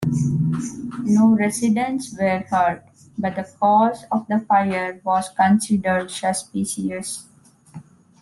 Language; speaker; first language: English; non-native, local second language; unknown